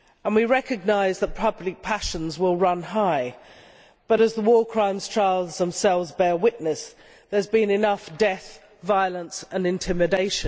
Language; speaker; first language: English; native; English